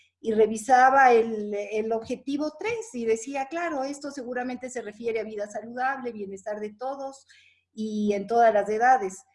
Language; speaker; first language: Spanish; native; Spanish